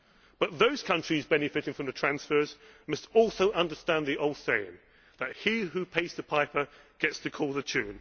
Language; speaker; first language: English; native; English